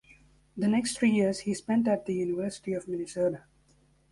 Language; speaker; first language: English; native; English